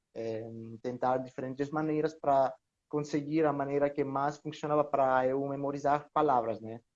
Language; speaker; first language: Portuguese; non-native, learner; Greek